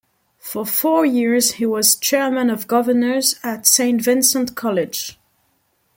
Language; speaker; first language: English; non-native, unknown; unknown